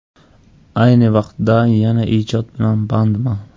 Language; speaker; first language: Uzbek; non-native, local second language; Tajik